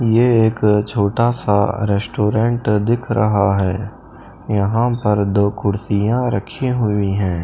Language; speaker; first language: Hindi; non-native, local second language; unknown